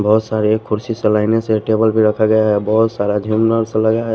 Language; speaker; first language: Hindi; non-native, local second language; Bhojpuri